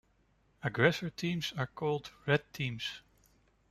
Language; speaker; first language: English; non-native, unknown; Dutch